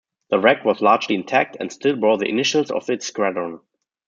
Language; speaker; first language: English; non-native, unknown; German